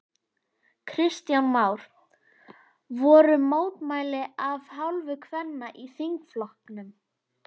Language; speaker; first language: Icelandic; native; Icelandic